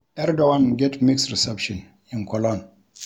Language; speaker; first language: English; non-native, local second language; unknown